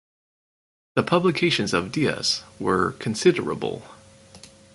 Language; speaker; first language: English; native; English